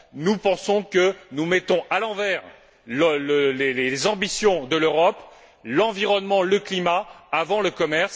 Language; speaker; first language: French; native; French